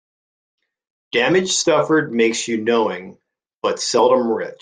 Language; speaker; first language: English; native; English